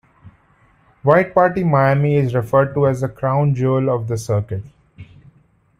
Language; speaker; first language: English; non-native, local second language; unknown